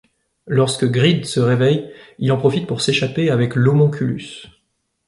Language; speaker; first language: French; native; French